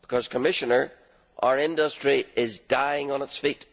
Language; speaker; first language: English; native; English